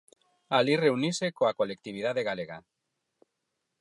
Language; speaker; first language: Galician; non-native, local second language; Spanish